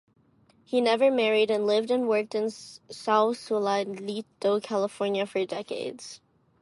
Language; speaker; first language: English; non-native, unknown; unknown